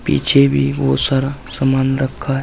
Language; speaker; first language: Hindi; native; Hindi